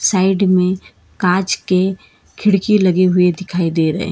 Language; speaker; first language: Hindi; non-native, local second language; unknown